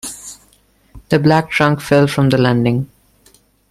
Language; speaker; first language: English; non-native, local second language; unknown